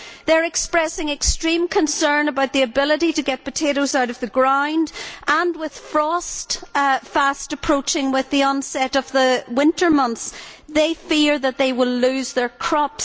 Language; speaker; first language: English; native; English